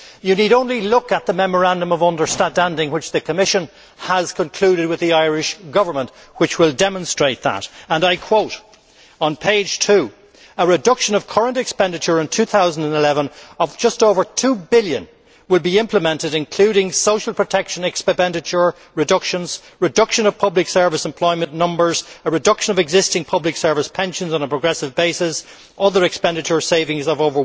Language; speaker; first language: English; native; English